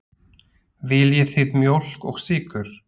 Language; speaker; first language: Icelandic; non-native, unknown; Slovak